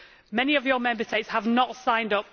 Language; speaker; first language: English; native; English